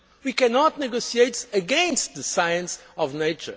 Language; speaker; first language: English; non-native, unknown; Portuguese